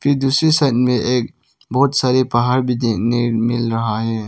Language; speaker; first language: Hindi; early bilingual, other home language; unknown